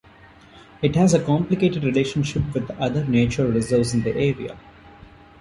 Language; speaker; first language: English; non-native, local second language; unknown